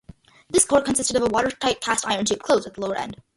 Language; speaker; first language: English; early bilingual, other home language; Malayalam